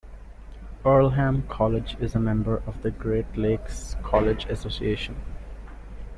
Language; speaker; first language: English; non-native, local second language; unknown